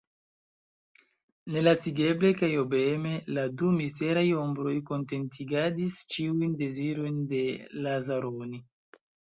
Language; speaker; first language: Esperanto; non-native, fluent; Chinese